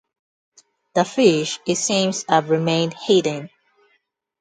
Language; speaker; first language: English; non-native, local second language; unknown